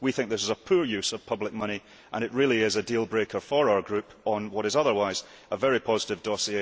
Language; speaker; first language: English; early bilingual, heritage; English